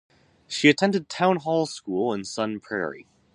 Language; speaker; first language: English; native; English